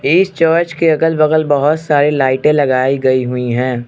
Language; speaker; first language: Hindi; non-native, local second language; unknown